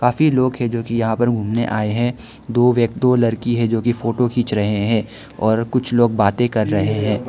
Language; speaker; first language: Hindi; non-native, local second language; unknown